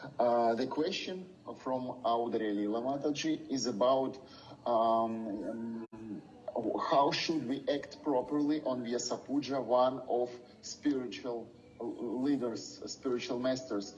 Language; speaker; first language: English; non-native, fluent; Russian